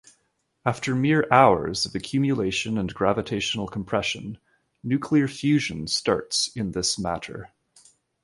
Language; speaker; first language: English; native; English